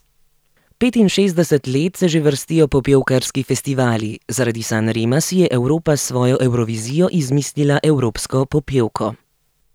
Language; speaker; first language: Slovenian; native; Slovenian